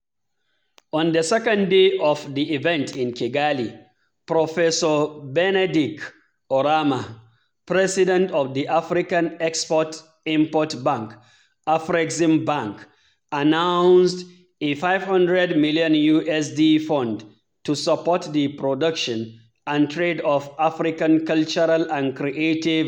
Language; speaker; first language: English; non-native, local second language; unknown